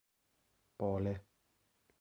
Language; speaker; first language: Esperanto; non-native, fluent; Italian